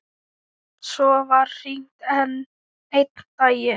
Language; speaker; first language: Icelandic; non-native, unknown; Thai